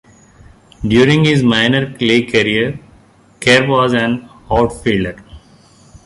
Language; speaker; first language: English; non-native, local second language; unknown